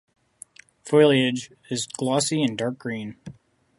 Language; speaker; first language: English; native; English